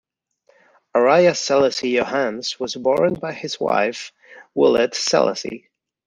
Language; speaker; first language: English; non-native, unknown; Spanish